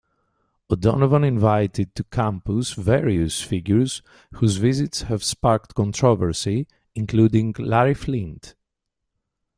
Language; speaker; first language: English; native; English